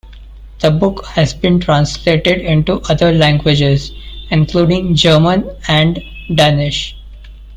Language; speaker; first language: English; non-native, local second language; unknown